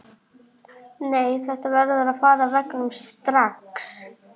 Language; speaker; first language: Icelandic; native; Icelandic